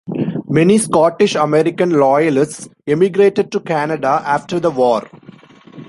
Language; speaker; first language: English; non-native, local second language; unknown